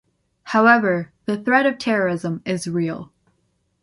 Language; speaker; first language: English; native; English